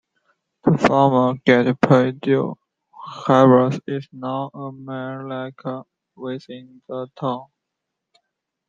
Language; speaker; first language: English; non-native, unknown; Chinese